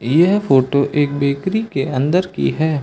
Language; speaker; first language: Hindi; native; Hindi